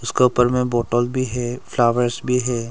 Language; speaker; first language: Hindi; non-native, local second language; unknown